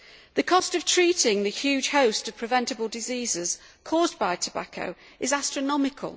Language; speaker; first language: English; native; English